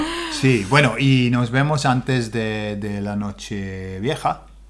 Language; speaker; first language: Spanish; non-native, fluent; English